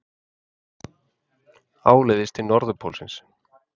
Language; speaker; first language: Icelandic; native; Icelandic